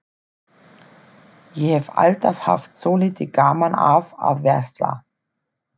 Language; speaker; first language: Icelandic; non-native, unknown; German